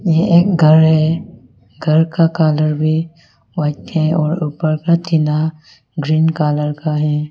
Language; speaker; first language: Hindi; non-native, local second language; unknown